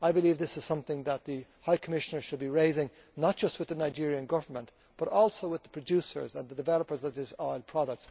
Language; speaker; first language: English; native; English